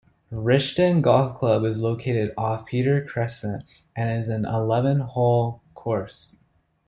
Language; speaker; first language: English; native; English